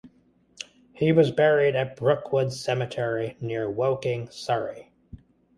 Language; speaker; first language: English; native; English